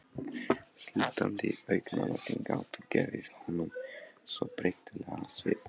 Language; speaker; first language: Icelandic; non-native, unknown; Polish